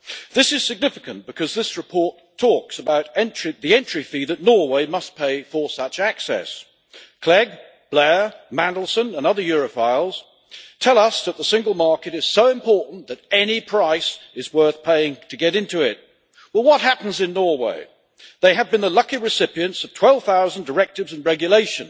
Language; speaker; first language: English; native; English